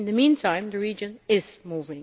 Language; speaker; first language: English; non-native, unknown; Dutch